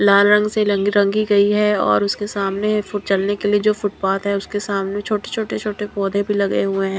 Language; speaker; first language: Hindi; non-native, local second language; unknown